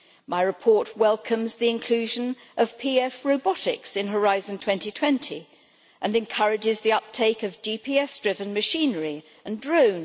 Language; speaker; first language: English; native; English